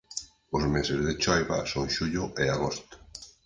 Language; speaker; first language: Galician; native; Galician